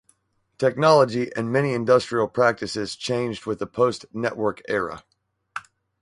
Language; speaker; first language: English; native; English